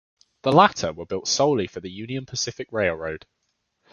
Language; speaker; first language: English; native; English